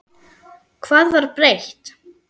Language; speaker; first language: Icelandic; non-native, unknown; German